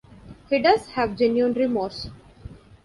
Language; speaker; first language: English; non-native, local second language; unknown